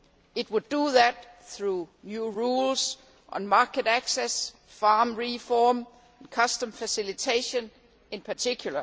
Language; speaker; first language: English; non-native, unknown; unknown